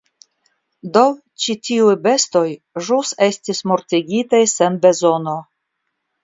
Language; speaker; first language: Esperanto; non-native, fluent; Russian